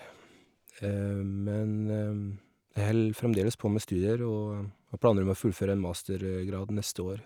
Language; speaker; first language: Norwegian; native; Norwegian